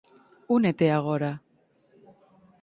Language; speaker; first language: Galician; native; Galician